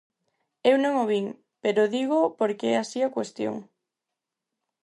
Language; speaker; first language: Galician; non-native, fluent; Spanish